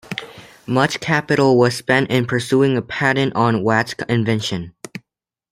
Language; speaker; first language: English; native; English